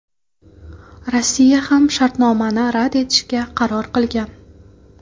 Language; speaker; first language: Uzbek; non-native, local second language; Kara-Kalpak